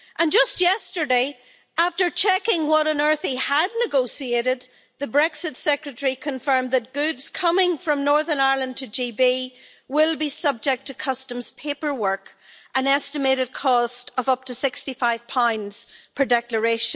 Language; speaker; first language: English; native; English